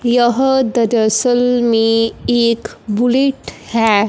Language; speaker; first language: Hindi; non-native, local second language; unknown